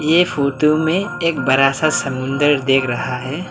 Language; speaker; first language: Hindi; early bilingual, other home language; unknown